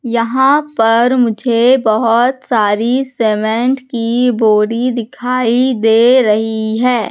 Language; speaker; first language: Hindi; native; Hindi